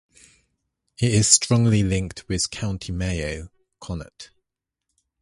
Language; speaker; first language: English; native; English